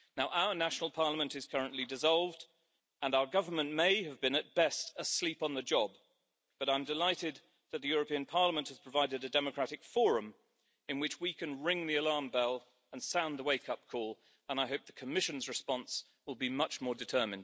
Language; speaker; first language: English; native; English